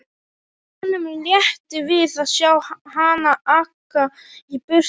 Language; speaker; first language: Icelandic; non-native, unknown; Polish